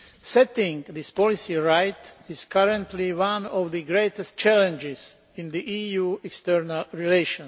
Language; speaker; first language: English; non-native, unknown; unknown